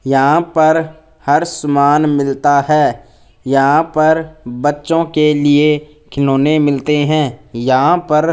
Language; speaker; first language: Hindi; non-native, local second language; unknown